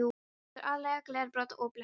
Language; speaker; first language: Icelandic; non-native, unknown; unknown